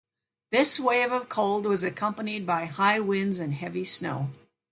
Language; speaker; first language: English; native; English